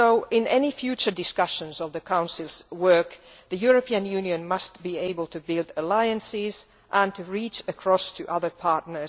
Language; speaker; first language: English; non-native, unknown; Finnish